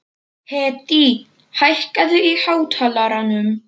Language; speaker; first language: Icelandic; non-native, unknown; Polish